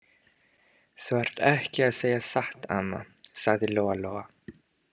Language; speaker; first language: Icelandic; non-native, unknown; English